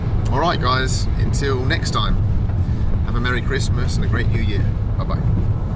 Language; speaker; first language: English; native; English